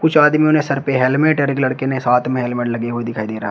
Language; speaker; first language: Hindi; native; Hindi